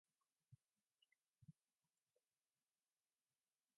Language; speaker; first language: English; non-native, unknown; Mongolian